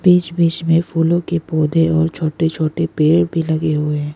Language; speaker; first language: Hindi; non-native, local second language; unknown